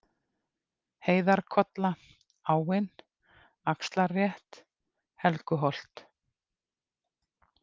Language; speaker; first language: Icelandic; native; Icelandic